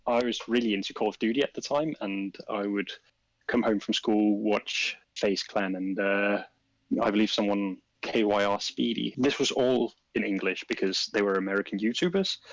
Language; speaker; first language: English; non-native, fluent; Danish